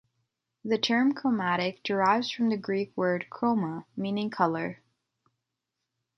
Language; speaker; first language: English; native; English